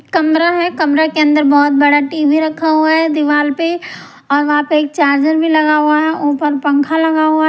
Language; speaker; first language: Hindi; non-native, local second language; Punjabi